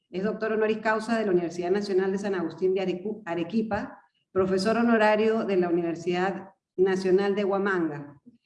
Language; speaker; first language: Spanish; native; Spanish